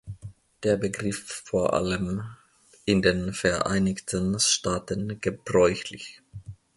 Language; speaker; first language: German; non-native, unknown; Finnish